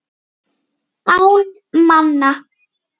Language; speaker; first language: Icelandic; native; Icelandic